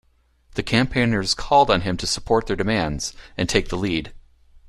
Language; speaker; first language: English; native; English